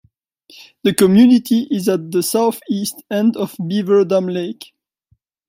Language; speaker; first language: English; non-native, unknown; French